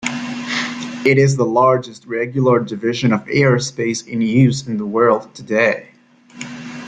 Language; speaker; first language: English; native; English